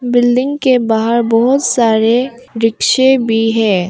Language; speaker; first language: Hindi; non-native, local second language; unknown